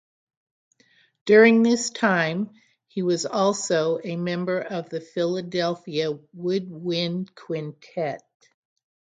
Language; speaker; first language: English; native; English